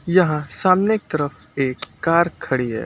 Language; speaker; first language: Hindi; native; Hindi